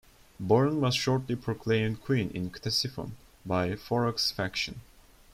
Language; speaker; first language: English; non-native, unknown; Turkish